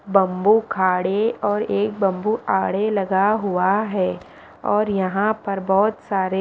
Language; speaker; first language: Hindi; non-native, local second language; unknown